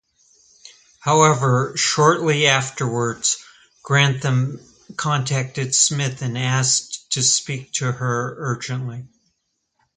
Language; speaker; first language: English; native; English